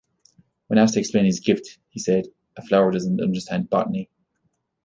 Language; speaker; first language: English; native; English